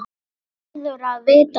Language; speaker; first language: Icelandic; native; Icelandic